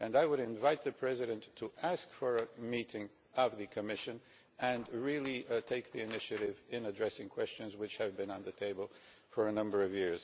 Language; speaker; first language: English; non-native, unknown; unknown